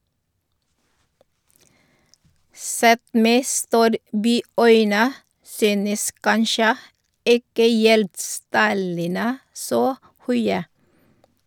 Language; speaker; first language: Norwegian; non-native, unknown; Filipino